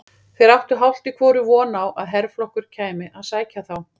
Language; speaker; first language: Icelandic; native; Icelandic